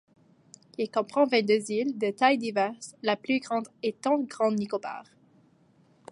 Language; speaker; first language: French; native; French